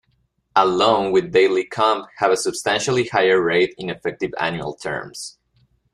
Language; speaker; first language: English; non-native, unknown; Spanish